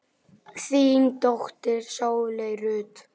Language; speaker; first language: Icelandic; native; Icelandic